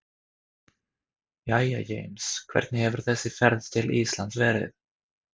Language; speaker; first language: Icelandic; non-native, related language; Swedish